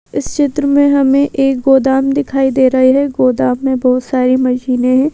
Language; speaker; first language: Hindi; native; Hindi